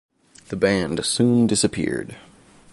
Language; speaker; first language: English; native; English